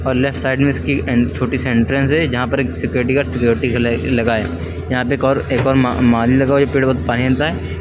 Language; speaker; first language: Hindi; native; Hindi